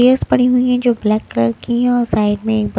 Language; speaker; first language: Hindi; non-native, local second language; Punjabi